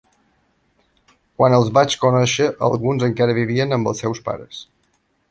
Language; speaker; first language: Catalan; native; Catalan